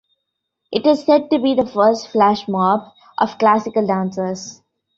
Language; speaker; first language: English; non-native, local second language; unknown